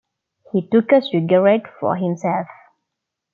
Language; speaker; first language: English; non-native, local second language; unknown